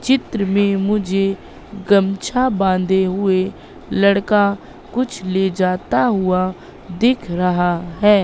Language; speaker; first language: Hindi; native; Hindi